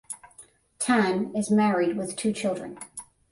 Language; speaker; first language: English; native; English